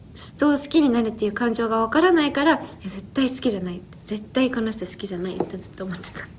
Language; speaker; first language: Japanese; early bilingual, heritage; Japanese